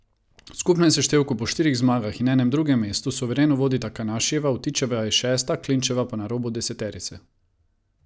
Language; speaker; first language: Slovenian; non-native, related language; Croatian